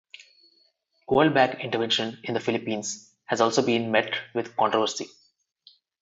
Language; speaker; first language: English; non-native, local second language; Telugu